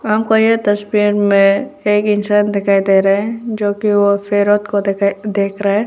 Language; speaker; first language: Hindi; non-native, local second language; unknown